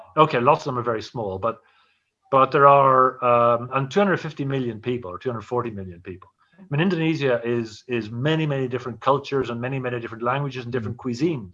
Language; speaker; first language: English; native; English